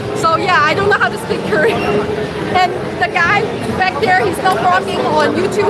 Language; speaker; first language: English; non-native, fluent; Chinese